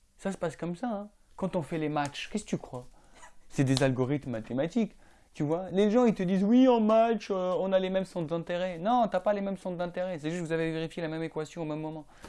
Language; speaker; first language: French; non-native, local second language; Arabic